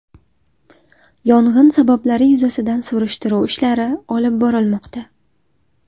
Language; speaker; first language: Uzbek; native; Uzbek